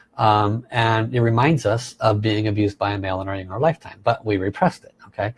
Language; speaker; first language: English; native; English